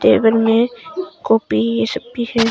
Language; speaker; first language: Hindi; non-native, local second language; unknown